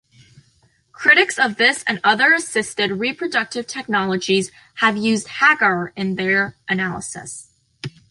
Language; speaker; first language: English; native; English